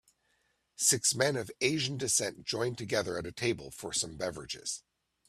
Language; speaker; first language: English; native; English